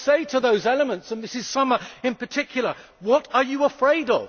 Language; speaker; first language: English; native; English